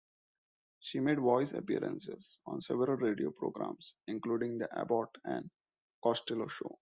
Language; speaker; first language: English; non-native, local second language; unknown